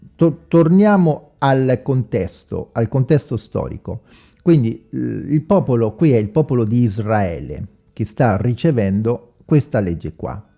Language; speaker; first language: Italian; non-native, fluent; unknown